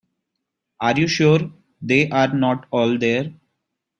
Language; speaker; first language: English; non-native, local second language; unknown